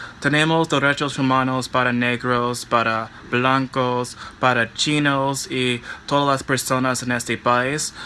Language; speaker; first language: Spanish; non-native, learner; English